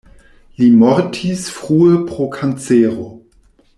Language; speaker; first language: Esperanto; non-native, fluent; German